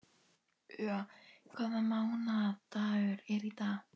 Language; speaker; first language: Icelandic; native; Icelandic